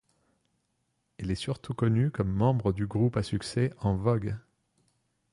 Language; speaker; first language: French; non-native, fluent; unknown